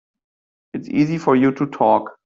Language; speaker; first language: English; native; English